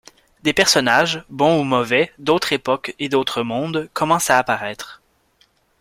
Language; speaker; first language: French; native; French